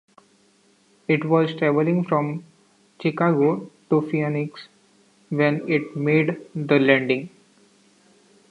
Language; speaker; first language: English; non-native, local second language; Marathi